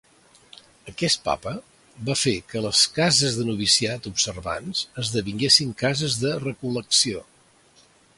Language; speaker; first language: Catalan; native; Catalan